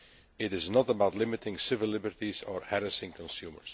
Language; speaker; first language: English; non-native, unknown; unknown